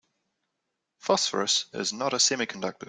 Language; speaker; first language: English; native; English